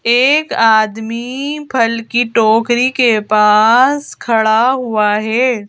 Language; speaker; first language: Hindi; native; Hindi